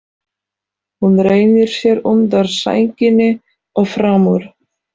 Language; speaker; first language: Icelandic; non-native, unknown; Polish